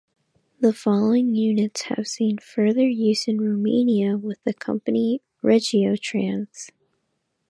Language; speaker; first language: English; native; English